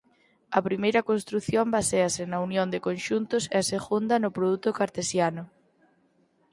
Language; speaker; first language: Galician; native; Galician